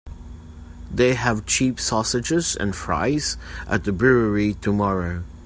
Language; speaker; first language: English; non-native, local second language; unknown